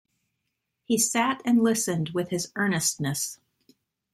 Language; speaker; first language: English; native; English